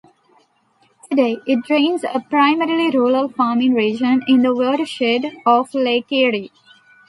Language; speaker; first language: English; non-native, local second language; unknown